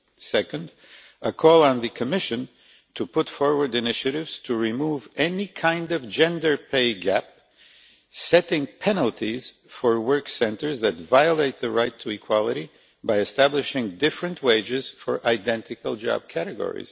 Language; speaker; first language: English; non-native, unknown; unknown